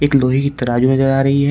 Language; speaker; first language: Hindi; native; Hindi